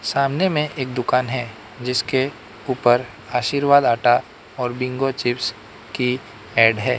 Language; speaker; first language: Hindi; non-native, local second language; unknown